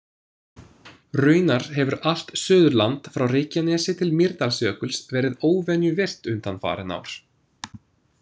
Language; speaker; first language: Icelandic; non-native, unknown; English